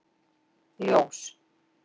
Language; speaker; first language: Icelandic; native; Icelandic